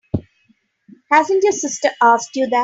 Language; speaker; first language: English; non-native, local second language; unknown